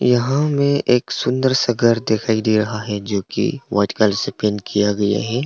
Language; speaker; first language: Hindi; non-native, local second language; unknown